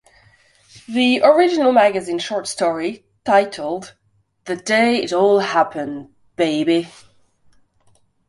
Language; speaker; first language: English; native; English